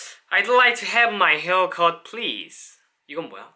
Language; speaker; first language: English; non-native, learner; Korean